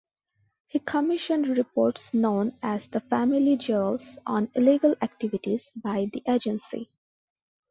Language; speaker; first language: English; non-native, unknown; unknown